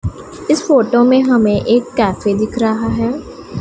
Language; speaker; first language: Hindi; non-native, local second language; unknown